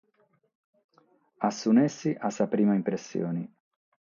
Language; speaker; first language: Sardinian; non-native, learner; Catalan